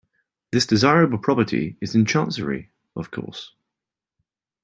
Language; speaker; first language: English; native; English